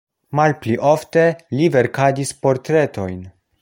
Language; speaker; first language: Esperanto; non-native, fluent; Polish